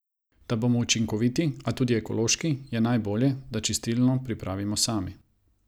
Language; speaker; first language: Slovenian; non-native, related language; Croatian